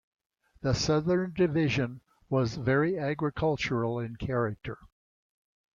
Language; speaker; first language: English; native; English